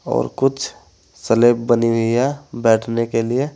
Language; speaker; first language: Hindi; native; Hindi